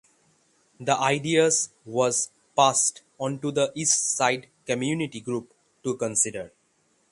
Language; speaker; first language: English; non-native, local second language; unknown